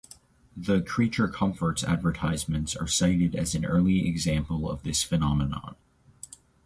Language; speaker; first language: English; native; English